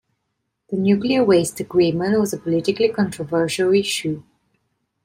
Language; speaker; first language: English; non-native, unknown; Italian